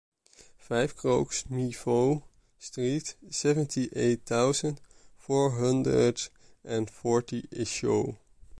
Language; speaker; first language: English; non-native, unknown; Dutch